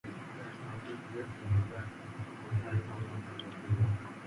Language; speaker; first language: English; native; English